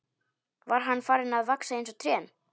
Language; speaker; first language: Icelandic; non-native, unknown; Polish